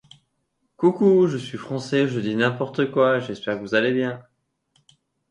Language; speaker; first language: English; non-native, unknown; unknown